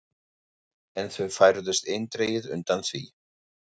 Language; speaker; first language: Icelandic; non-native, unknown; German